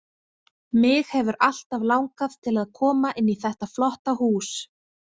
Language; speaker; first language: Icelandic; native; Icelandic